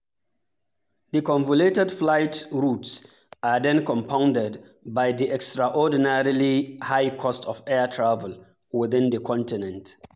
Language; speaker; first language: English; non-native, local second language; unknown